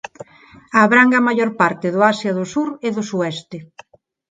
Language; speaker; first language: Galician; non-native, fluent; Spanish